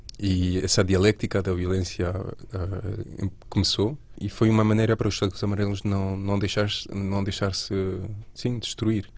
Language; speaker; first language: Portuguese; non-native, related language; Spanish